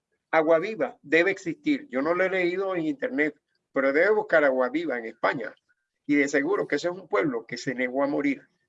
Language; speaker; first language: Spanish; native; Spanish